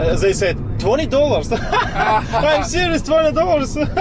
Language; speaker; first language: English; non-native, learner; Russian